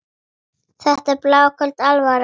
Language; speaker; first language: Icelandic; native; Icelandic